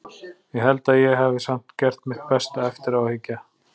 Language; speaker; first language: Icelandic; native; Icelandic